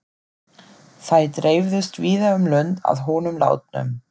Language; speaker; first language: Icelandic; non-native, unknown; German